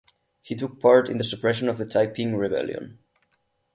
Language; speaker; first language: English; non-native, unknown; Catalan